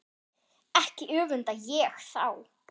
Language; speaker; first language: Icelandic; non-native, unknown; German